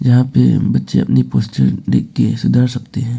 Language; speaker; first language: Hindi; non-native, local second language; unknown